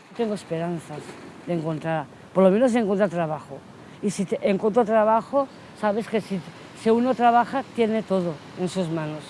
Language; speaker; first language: Spanish; native; Spanish